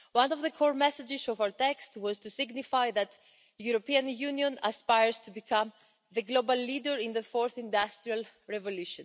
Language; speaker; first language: English; non-native, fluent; Greek